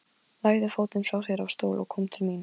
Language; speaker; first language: Icelandic; non-native, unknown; Polish